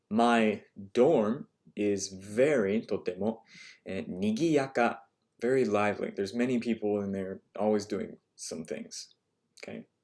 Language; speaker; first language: English; native; English